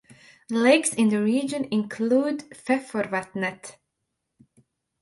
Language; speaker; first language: English; non-native, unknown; Latvian